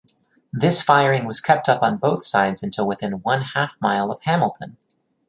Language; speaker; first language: English; native; English